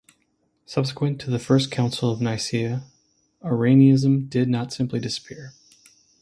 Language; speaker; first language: English; native; English